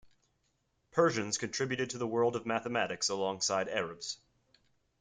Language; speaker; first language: English; native; English